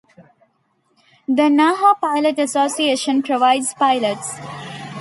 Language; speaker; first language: English; non-native, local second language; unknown